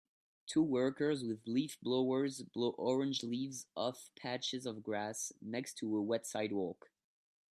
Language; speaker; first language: English; non-native, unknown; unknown